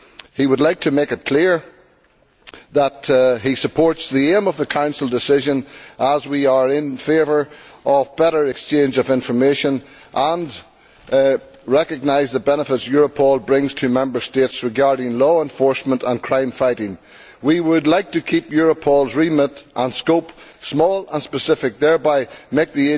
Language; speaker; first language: English; native; English